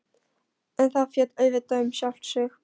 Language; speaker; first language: Icelandic; non-native, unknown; Polish